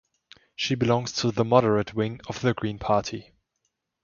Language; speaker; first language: English; non-native, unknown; German